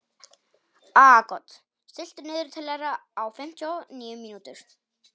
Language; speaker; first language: Icelandic; non-native, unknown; Polish